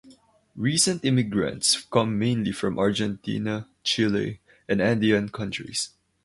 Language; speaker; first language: English; non-native, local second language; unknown